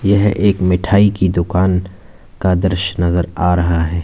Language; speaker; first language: Hindi; native; Hindi